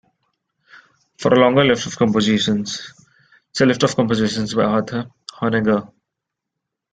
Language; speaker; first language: English; non-native, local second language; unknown